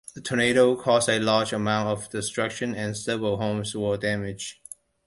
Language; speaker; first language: English; non-native, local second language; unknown